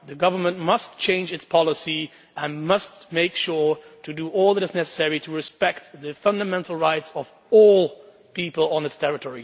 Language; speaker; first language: English; non-native, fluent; Dutch